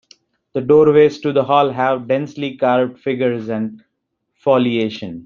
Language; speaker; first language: English; non-native, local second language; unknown